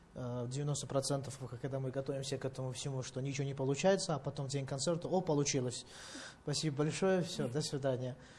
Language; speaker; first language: Russian; non-native, fluent; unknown